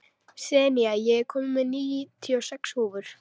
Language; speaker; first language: Icelandic; native; Icelandic